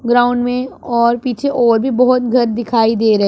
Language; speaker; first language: Hindi; non-native, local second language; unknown